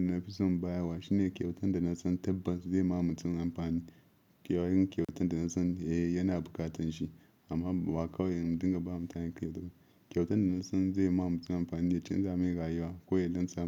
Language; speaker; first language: Hausa; non-native, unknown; Yoruba